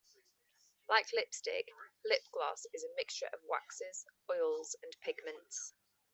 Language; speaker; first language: English; native; English